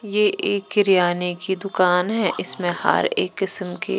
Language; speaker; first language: Hindi; non-native, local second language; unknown